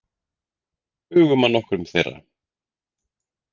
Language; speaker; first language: Icelandic; native; Icelandic